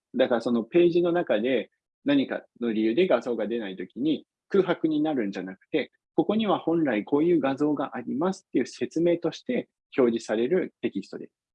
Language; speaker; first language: Japanese; non-native, fluent; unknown